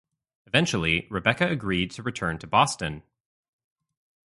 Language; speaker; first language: English; native; English